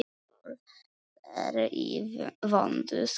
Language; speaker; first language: Icelandic; non-native, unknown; Polish